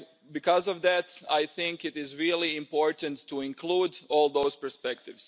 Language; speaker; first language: English; non-native, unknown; Croatian